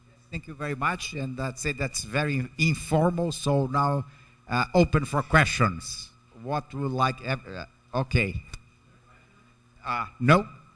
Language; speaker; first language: English; non-native, fluent; Portuguese